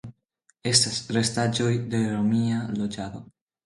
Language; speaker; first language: Esperanto; non-native, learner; Spanish